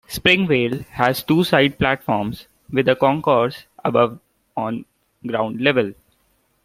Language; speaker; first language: English; non-native, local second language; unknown